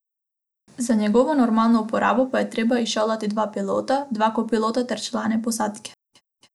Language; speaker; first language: Slovenian; non-native, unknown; Macedonian